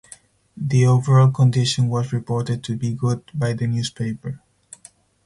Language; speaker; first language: English; non-native, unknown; Spanish